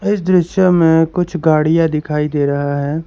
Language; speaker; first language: Hindi; non-native, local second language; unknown